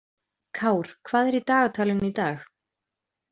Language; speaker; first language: Icelandic; native; Icelandic